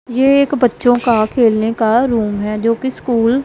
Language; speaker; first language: Hindi; non-native, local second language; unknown